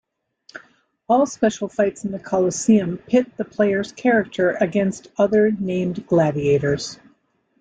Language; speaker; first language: English; native; English